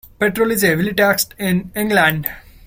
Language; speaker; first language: English; non-native, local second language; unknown